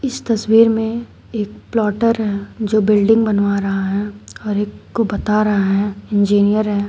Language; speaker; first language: Hindi; native; Hindi